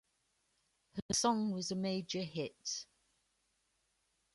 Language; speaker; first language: English; native; English